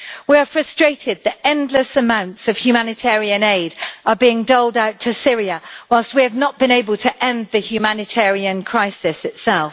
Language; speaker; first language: English; native; English